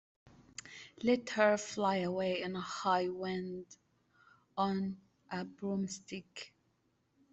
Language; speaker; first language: English; native; English